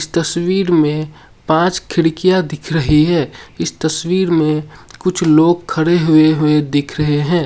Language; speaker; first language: Hindi; non-native, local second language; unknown